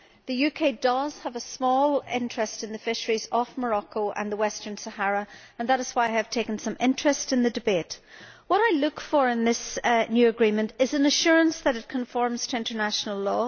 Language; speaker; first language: English; native; English